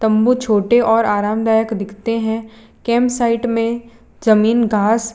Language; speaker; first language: Hindi; non-native, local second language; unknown